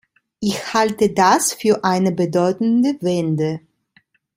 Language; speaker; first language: German; non-native, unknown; Italian